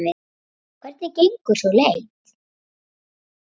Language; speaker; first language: Icelandic; native; Icelandic